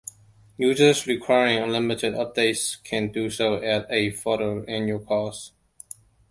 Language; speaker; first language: English; non-native, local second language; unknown